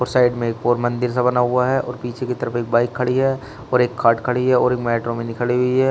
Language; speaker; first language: Hindi; native; Hindi